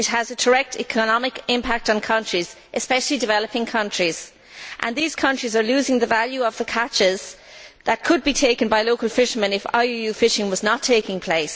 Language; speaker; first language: English; native; English